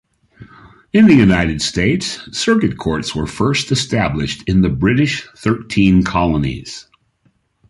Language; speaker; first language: English; native; English